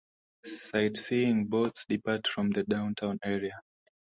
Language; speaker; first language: English; non-native, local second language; Swahili